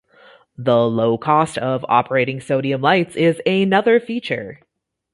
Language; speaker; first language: English; native; English